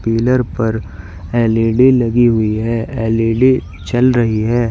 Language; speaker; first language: Hindi; native; Hindi